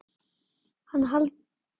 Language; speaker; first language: Icelandic; native; Icelandic